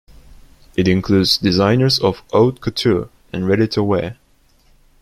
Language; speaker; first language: English; non-native, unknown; Turkish